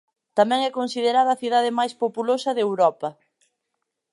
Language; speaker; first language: Galician; native; Galician